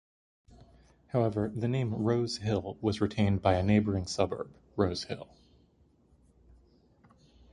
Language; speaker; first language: English; native; English